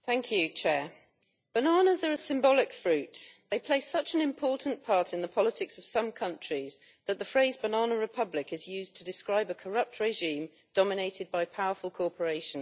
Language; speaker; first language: English; native; English